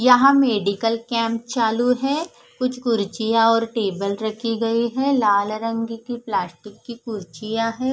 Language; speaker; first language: Hindi; non-native, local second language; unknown